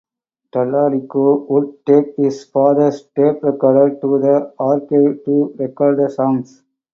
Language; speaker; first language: English; non-native, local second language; Tamil